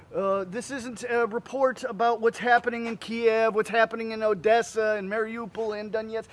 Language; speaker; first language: English; native; English